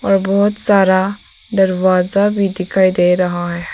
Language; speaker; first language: Hindi; non-native, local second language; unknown